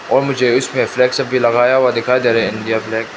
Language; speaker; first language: Hindi; non-native, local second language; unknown